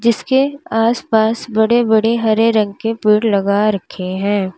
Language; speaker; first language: Hindi; native; Hindi